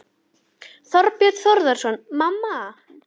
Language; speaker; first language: Icelandic; native; Icelandic